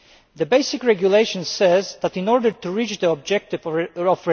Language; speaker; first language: English; non-native, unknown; Polish